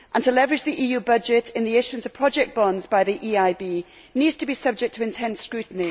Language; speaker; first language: English; native; English